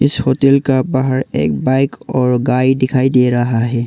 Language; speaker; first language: Hindi; non-native, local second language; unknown